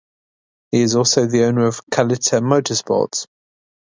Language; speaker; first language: English; native; English